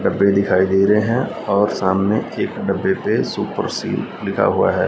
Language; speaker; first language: Hindi; non-native, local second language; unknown